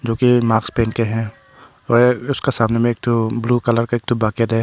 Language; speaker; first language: Hindi; non-native, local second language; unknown